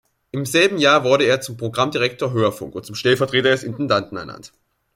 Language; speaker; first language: German; native; German